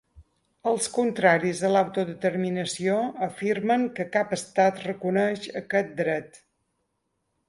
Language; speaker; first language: Catalan; native; Catalan